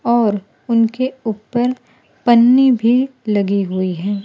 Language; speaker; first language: Hindi; non-native, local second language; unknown